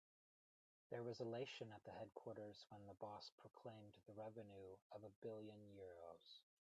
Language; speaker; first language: English; native; English